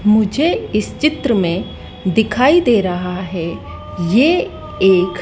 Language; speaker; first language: Hindi; native; Hindi